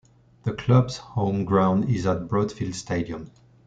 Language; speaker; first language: English; non-native, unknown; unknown